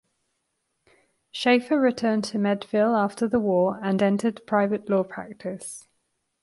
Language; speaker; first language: English; non-native, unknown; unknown